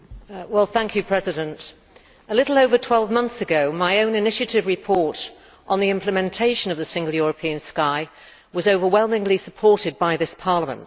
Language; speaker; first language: English; native; English